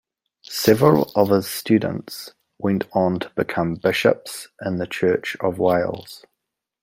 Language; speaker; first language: English; native; English